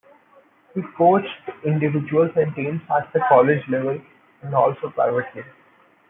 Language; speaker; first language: English; non-native, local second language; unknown